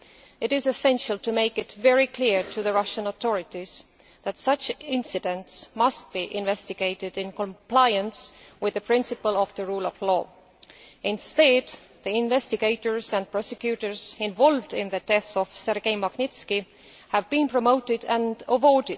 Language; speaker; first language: English; non-native, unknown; Estonian